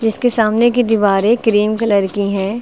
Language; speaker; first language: Hindi; native; Hindi